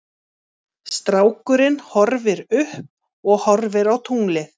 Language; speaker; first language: Icelandic; native; Icelandic